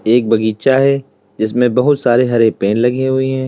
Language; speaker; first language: Hindi; native; Hindi